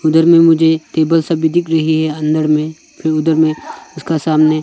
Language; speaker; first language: Hindi; non-native, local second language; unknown